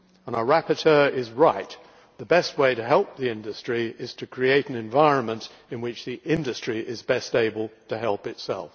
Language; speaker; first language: English; native; English